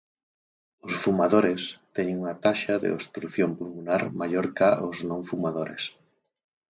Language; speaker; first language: Galician; native; Galician